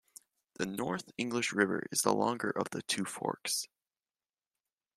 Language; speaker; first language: English; native; English